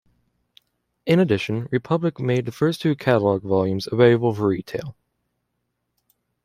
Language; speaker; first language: English; native; English